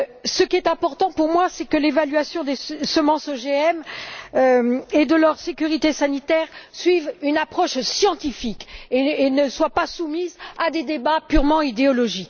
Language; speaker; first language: French; native; French